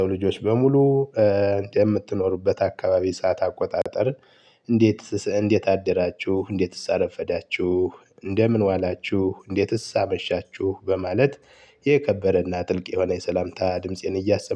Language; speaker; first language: Amharic; native; Amharic